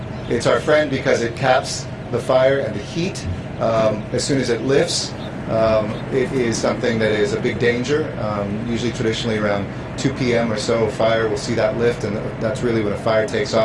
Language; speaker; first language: English; native; English